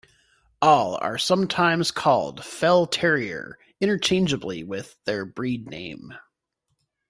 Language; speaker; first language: English; native; English